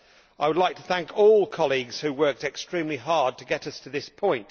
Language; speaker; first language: English; native; English